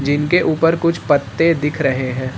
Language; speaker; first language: Hindi; native; Hindi